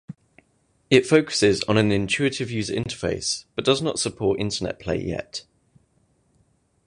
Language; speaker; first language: English; native; English